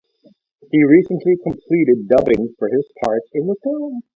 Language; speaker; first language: English; native; English